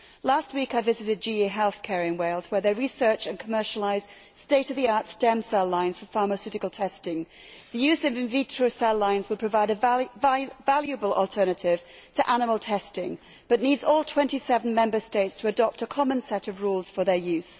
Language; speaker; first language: English; native; English